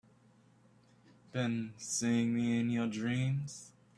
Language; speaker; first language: English; native; English